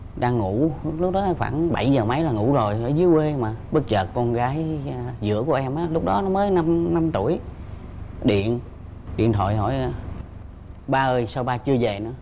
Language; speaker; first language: Vietnamese; native; Vietnamese